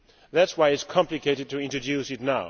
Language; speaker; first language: English; non-native, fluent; Swedish